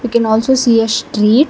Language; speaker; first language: English; non-native, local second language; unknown